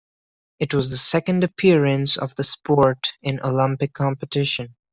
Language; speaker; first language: English; non-native, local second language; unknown